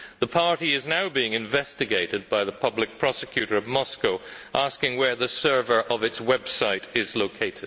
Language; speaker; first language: English; native; English